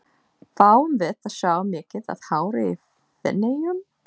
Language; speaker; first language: Icelandic; non-native, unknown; English